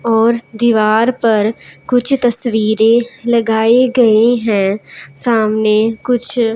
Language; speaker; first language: Hindi; non-native, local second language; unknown